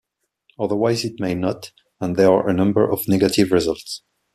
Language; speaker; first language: English; non-native, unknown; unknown